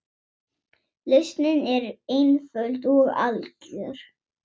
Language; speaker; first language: Icelandic; non-native, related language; Swedish